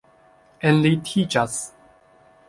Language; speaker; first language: Esperanto; non-native, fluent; Chinese